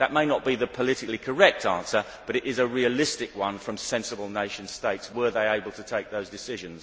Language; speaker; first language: English; native; English